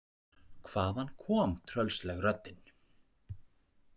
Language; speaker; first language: Icelandic; native; Icelandic